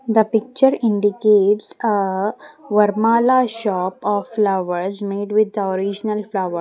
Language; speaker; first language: English; non-native, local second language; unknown